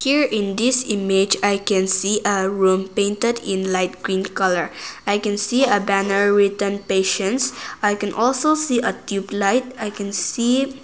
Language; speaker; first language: English; non-native, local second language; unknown